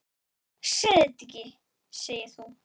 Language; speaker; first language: Icelandic; native; Icelandic